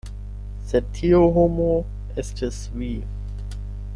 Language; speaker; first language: Esperanto; non-native, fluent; German